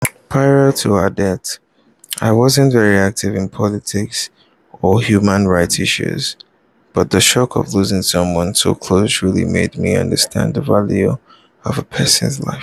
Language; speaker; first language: English; non-native, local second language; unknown